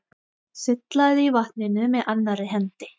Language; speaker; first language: Icelandic; non-native, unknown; Thai